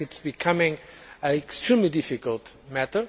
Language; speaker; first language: English; non-native, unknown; Polish